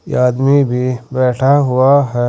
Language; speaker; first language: Hindi; native; Hindi